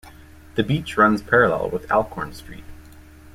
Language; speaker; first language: English; native; English